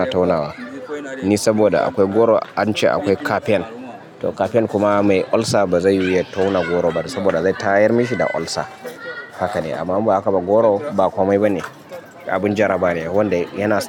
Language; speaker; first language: Hausa; native; Hausa